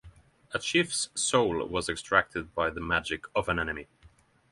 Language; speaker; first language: English; non-native, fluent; Norwegian